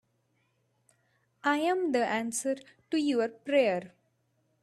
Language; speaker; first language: English; non-native, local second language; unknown